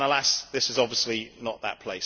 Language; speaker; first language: English; native; English